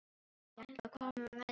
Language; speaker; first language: Icelandic; non-native, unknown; Filipino